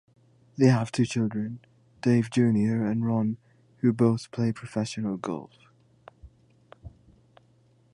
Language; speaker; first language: English; native; English